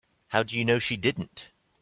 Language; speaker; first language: English; native; English